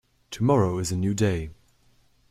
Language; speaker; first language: English; non-native, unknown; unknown